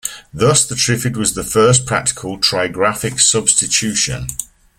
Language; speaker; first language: English; native; English